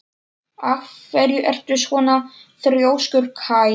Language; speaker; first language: Icelandic; non-native, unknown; Polish